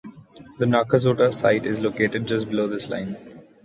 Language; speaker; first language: English; non-native, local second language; Marathi